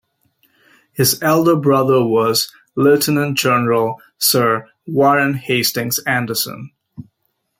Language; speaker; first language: English; native; English